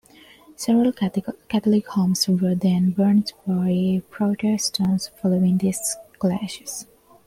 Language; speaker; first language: English; non-native, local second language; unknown